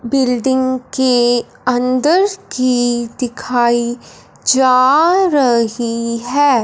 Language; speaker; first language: Hindi; non-native, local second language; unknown